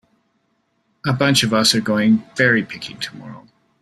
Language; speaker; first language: English; native; English